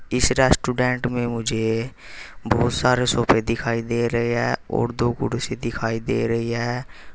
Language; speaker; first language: Hindi; native; Hindi